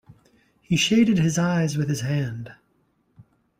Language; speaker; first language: English; native; English